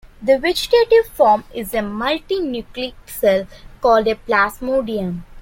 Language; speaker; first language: English; non-native, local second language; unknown